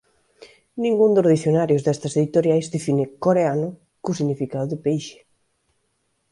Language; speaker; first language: Galician; native; Galician